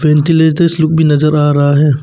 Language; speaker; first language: Hindi; non-native, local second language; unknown